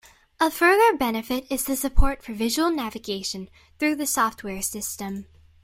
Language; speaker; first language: English; native; English